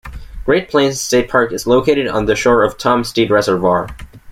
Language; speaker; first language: English; native; English